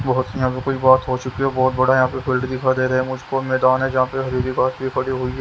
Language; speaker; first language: Hindi; native; Hindi